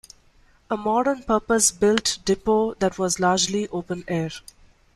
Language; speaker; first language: English; non-native, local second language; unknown